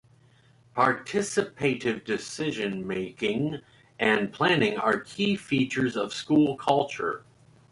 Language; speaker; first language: English; native; English